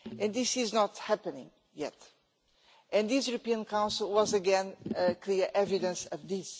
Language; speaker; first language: English; non-native, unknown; Portuguese